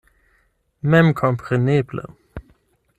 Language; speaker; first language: Esperanto; non-native, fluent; German